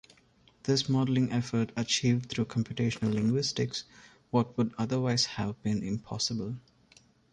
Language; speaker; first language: English; non-native, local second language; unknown